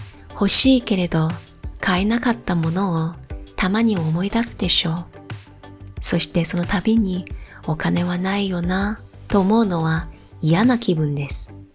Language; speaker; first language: Japanese; non-native, fluent; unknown